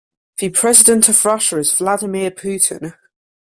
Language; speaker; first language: English; native; English